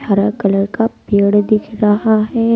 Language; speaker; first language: Hindi; native; Hindi